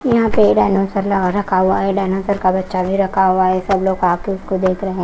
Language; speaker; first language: Hindi; non-native, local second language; Punjabi